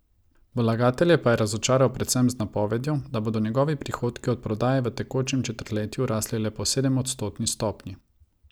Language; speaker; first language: Slovenian; non-native, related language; Croatian